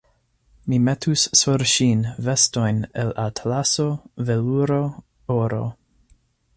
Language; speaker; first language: Esperanto; non-native, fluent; English